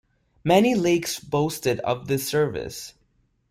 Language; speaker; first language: English; non-native, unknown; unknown